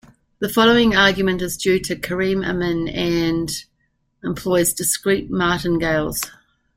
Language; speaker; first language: English; native; English